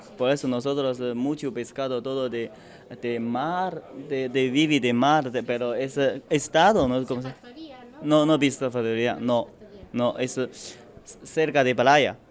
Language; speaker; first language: Spanish; non-native, learner; Japanese